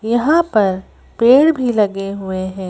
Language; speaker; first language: Hindi; native; Hindi